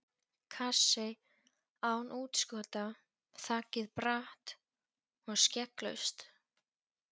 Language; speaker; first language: Icelandic; non-native, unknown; Polish